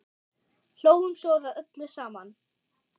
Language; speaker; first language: Icelandic; non-native, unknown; German